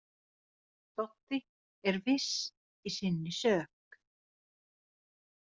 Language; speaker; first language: Icelandic; non-native, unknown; Finnish